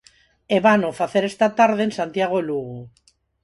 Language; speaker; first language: Galician; non-native, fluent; Spanish